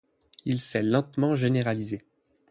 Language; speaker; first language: French; native; French